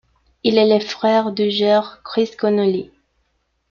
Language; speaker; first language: French; non-native, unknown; Spanish